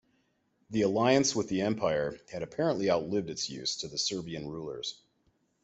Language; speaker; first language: English; native; English